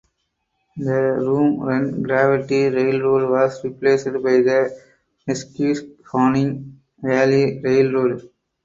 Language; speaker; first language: English; non-native, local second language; Tamil